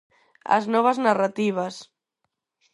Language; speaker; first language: Galician; non-native, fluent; Spanish